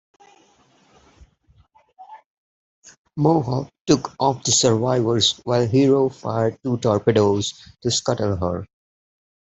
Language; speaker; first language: English; non-native, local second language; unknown